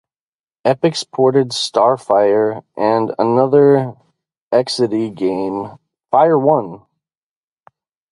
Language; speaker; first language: English; native; English